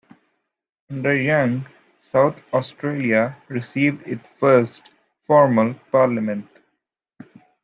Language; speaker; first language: English; native; English